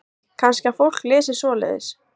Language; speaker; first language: Icelandic; native; Icelandic